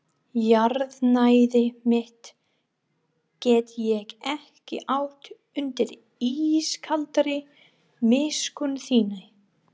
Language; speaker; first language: Icelandic; non-native, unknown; English